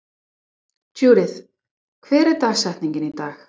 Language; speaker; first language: Icelandic; non-native, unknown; English